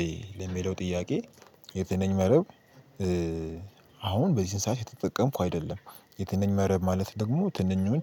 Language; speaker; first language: Amharic; native; Amharic